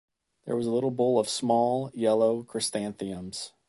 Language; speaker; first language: English; native; English